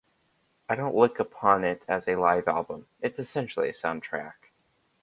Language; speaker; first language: English; native; English